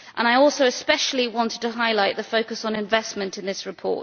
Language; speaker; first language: English; native; English